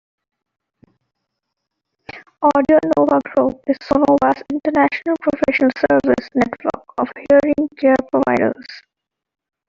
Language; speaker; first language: English; non-native, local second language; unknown